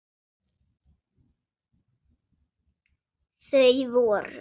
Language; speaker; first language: Icelandic; non-native, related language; Swedish